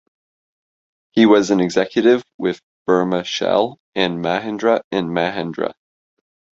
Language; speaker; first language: English; native; English